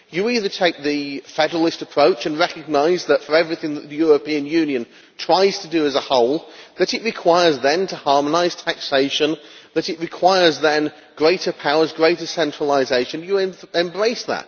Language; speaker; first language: English; native; English